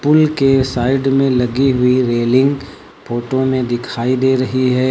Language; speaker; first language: Hindi; native; Hindi